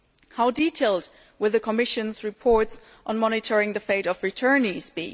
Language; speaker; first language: English; non-native, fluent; German